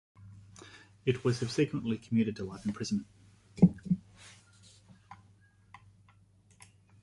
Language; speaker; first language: English; native; English